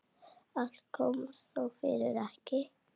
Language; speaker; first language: Icelandic; native; Icelandic